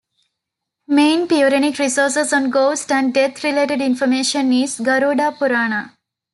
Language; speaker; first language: English; non-native, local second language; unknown